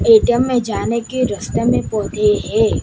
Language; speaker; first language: Hindi; non-native, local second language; Gujarati